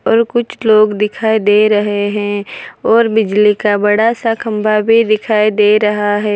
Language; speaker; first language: Hindi; non-native, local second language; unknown